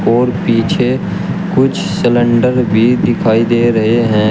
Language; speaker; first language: Hindi; native; Hindi